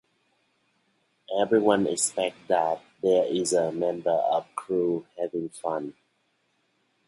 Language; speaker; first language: English; native; English